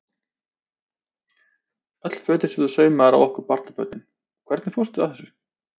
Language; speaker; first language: Icelandic; native; Icelandic